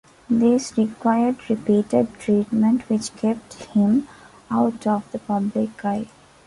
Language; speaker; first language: English; non-native, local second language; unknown